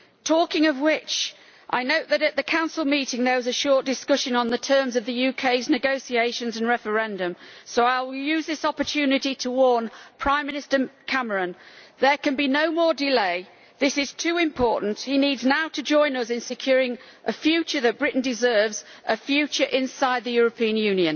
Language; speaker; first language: English; native; English